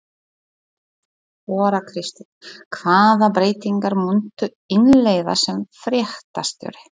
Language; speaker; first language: Icelandic; non-native, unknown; Polish